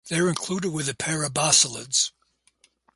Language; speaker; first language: English; native; English